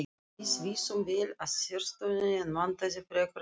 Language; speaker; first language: Icelandic; non-native, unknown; Russian